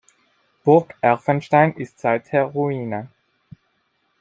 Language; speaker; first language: German; non-native, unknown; Italian